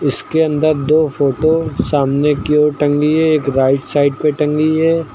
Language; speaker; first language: Hindi; native; Hindi